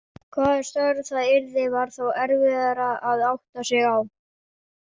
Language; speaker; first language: Icelandic; non-native, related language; Danish